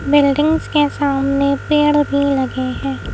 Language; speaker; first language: Hindi; native; Hindi